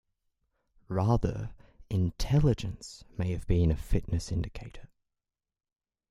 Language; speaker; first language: English; native; English